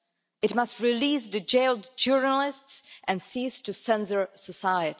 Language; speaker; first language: English; non-native, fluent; Czech